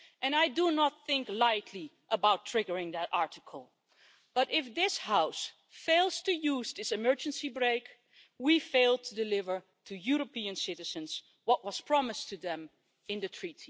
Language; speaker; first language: English; non-native, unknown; Dutch